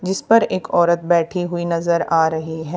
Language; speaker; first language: Hindi; native; Hindi